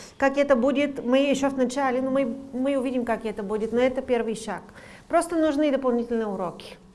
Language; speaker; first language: Russian; non-native, fluent; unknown